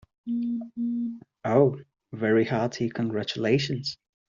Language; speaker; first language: English; non-native, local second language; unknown